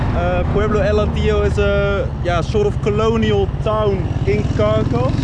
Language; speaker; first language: English; non-native, fluent; Dutch